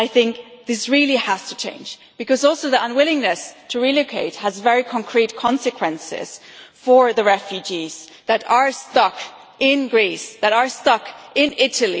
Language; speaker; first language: English; non-native, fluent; German